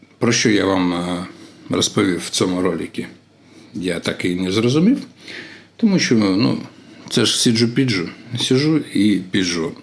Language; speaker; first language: Ukrainian; non-native, local second language; Russian